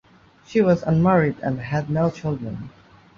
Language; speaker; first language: English; non-native, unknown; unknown